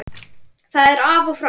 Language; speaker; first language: Icelandic; native; Icelandic